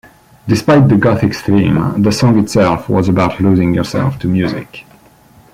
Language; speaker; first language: English; non-native, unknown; French